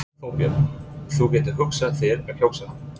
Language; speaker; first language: Icelandic; non-native, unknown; English